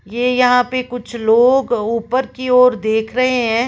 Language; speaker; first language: Hindi; native; Hindi